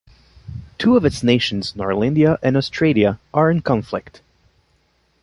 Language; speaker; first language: English; non-native, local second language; French